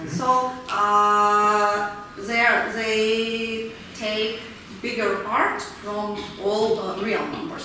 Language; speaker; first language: English; non-native, learner; Ukrainian